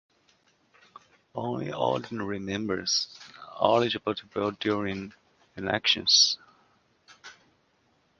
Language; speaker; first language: English; native; English